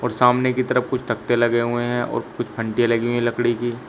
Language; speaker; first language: Hindi; native; Hindi